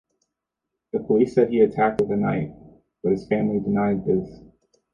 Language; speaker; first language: English; native; English